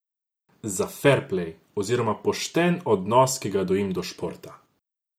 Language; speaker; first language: Slovenian; non-native, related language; Croatian